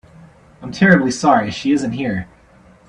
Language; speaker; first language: English; native; English